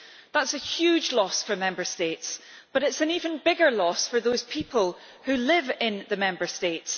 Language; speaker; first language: English; native; English